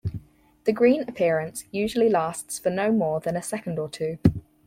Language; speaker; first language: English; native; English